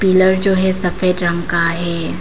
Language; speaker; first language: Hindi; non-native, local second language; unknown